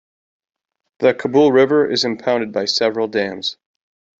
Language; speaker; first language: English; native; English